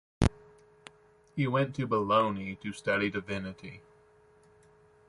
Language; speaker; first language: English; native; English